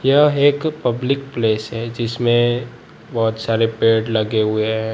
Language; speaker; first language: Hindi; non-native, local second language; Gujarati